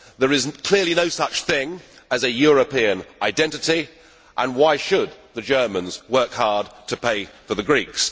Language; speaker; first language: English; native; English